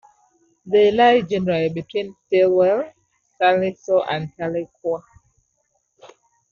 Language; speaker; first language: English; non-native, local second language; Ganda